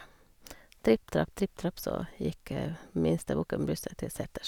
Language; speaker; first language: Norwegian; non-native, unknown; Hungarian